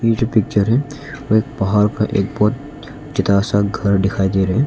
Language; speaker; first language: Hindi; non-native, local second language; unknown